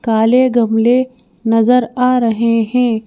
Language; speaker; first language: Hindi; native; Hindi